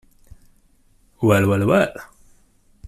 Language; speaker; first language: English; non-native, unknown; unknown